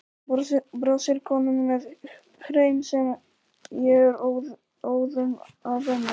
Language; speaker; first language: Icelandic; non-native, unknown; Polish